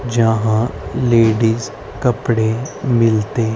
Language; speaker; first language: Hindi; native; Hindi